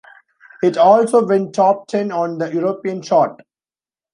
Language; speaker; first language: English; non-native, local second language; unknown